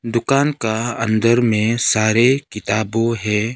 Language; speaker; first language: Hindi; non-native, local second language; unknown